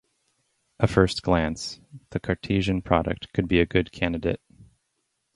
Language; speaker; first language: English; native; English